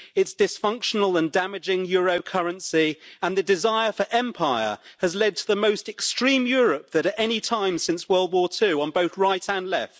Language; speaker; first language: English; native; English